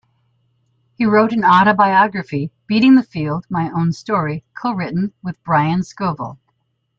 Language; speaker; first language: English; native; English